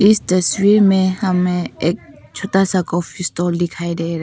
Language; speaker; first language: Hindi; non-native, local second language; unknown